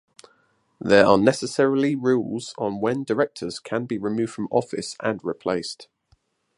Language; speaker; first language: English; native; English